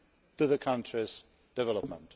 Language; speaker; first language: English; non-native, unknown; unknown